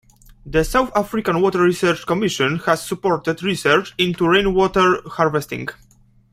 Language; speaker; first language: English; native; English